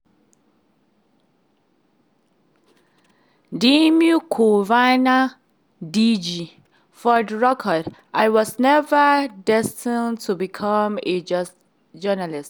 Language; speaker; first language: English; non-native, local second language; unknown